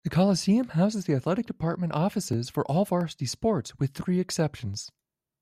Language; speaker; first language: English; native; English